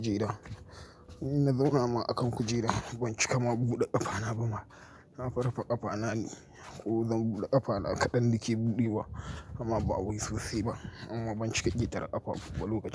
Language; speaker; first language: Hausa; native; Hausa